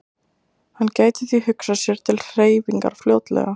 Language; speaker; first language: Icelandic; native; Icelandic